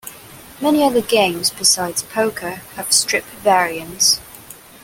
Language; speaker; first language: English; non-native, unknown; Cantonese